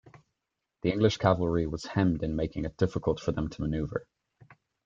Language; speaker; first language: English; native; English